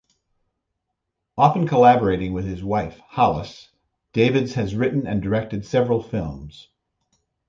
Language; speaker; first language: English; native; English